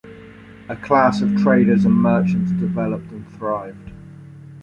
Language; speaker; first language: English; native; English